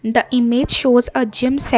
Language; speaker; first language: English; non-native, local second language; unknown